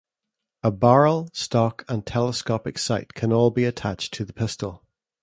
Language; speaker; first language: English; native; English